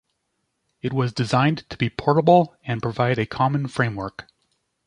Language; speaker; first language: English; native; English